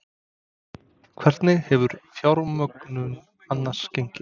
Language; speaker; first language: Icelandic; non-native, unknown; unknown